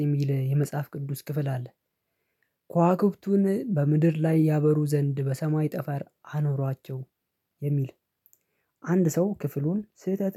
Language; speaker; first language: Amharic; non-native, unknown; Oromo